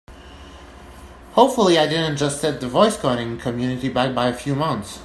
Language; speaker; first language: English; native; English